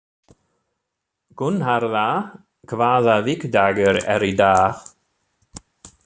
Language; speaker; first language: Icelandic; non-native, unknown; German